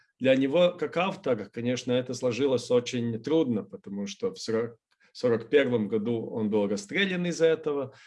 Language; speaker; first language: Russian; non-native, fluent; Latvian